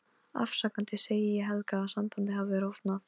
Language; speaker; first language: Icelandic; non-native, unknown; Polish